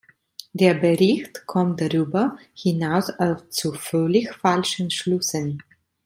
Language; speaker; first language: German; non-native, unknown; Italian